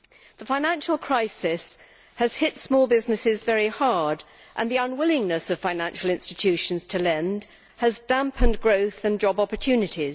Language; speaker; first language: English; native; English